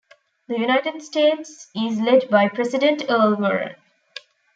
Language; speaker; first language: English; non-native, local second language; Tamil